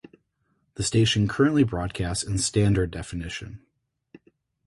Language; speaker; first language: English; native; English